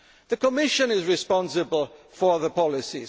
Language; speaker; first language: English; non-native, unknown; German